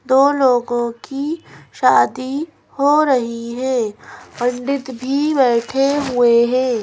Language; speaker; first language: Hindi; native; Hindi